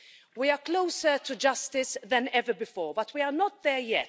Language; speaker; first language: English; non-native, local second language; Maltese